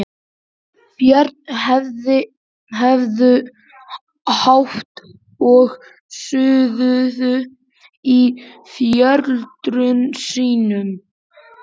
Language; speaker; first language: Icelandic; native; Icelandic